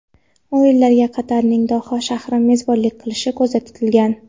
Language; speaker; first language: Uzbek; non-native, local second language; Kara-Kalpak